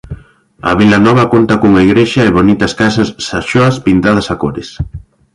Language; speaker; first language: Galician; native; Galician